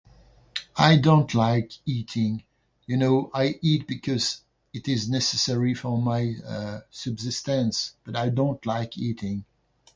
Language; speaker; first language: English; non-native, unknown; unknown